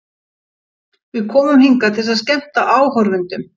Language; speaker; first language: Icelandic; native; Icelandic